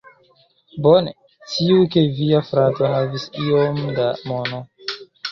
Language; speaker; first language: Esperanto; non-native, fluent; Chinese